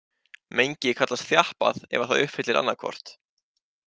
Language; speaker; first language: Icelandic; native; Icelandic